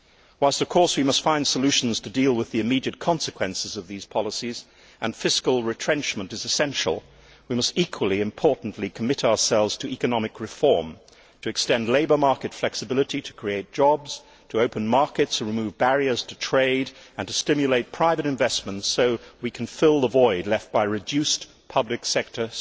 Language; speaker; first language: English; native; English